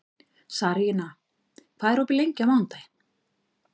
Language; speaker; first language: Icelandic; native; Icelandic